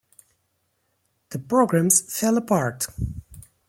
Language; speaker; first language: English; non-native, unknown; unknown